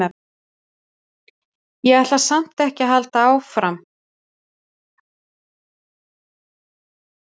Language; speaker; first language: Icelandic; native; Icelandic